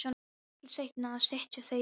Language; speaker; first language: Icelandic; non-native, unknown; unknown